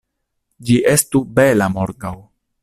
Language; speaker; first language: Esperanto; non-native, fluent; Italian